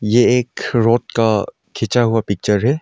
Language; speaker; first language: Hindi; non-native, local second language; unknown